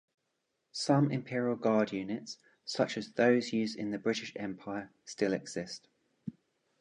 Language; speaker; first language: English; native; English